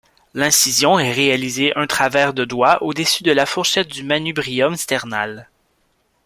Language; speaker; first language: French; native; French